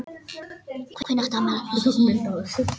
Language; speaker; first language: Icelandic; non-native, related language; Danish